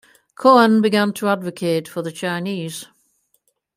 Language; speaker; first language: English; native; English